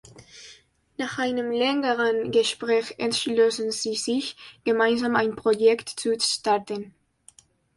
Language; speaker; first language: German; non-native, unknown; Spanish